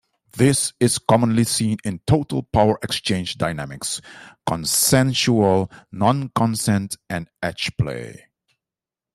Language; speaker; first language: English; non-native, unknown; Dutch